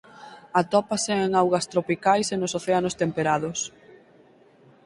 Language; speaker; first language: Galician; native; Galician